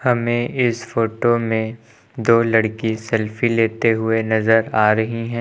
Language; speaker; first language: Hindi; native; Hindi